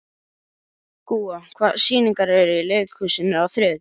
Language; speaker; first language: Icelandic; native; Icelandic